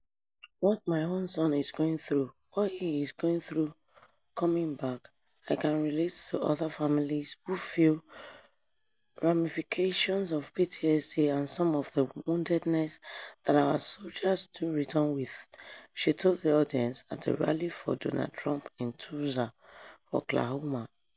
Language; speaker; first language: English; non-native, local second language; Yoruba